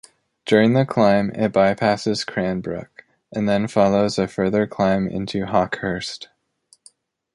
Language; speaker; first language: English; native; English